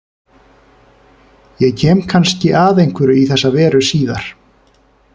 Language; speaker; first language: Icelandic; native; Icelandic